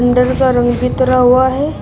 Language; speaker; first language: Hindi; native; Hindi